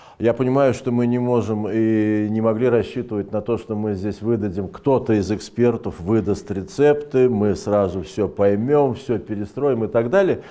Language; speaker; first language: Russian; native; Russian